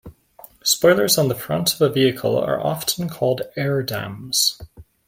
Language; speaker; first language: English; native; English